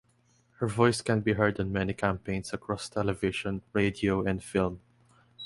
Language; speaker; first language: English; non-native, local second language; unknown